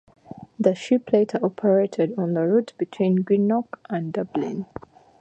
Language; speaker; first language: English; native; English